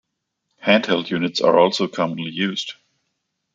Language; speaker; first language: English; non-native, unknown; Danish